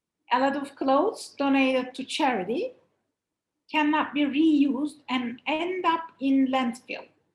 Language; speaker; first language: English; non-native, fluent; Turkish